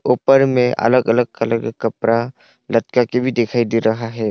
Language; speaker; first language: Hindi; non-native, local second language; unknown